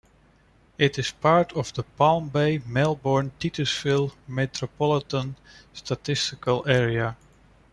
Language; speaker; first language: English; non-native, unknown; Dutch